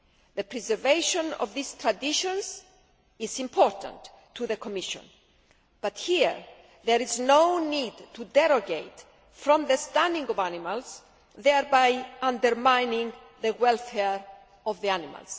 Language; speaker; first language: English; non-native, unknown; Greek